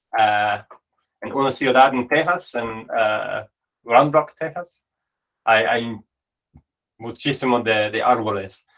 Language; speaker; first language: Spanish; non-native, fluent; English